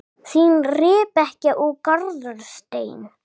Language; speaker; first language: Icelandic; non-native, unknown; English